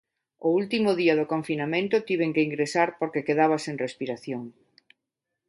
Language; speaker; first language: Galician; non-native, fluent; Spanish